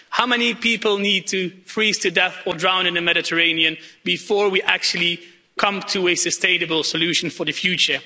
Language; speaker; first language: English; non-native, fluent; Dutch